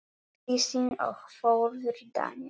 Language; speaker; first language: Icelandic; non-native, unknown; Polish